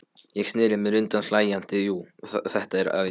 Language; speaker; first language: Icelandic; non-native, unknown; Polish